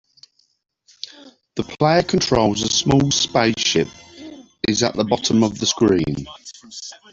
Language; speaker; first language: English; native; English